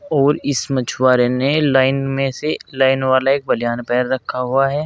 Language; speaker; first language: Hindi; native; Hindi